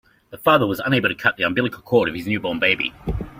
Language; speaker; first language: English; native; English